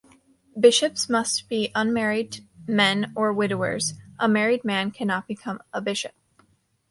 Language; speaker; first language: English; native; English